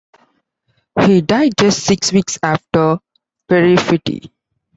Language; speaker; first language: English; non-native, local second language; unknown